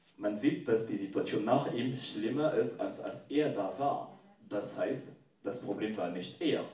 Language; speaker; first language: German; non-native, fluent; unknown